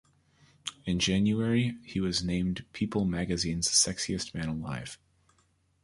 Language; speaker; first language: English; native; English